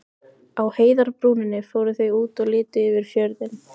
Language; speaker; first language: Icelandic; native; Icelandic